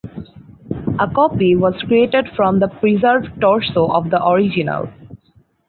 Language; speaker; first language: English; non-native, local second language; Bangla